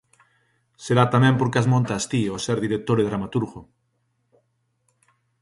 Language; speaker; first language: Galician; native; Galician